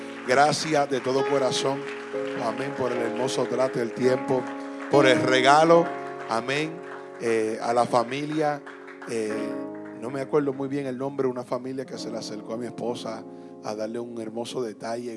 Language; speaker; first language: Spanish; early bilingual, heritage; Spanish